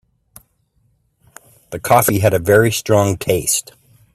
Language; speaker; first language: English; native; English